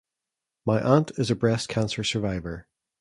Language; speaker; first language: English; native; English